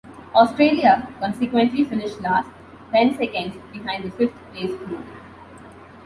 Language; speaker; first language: English; non-native, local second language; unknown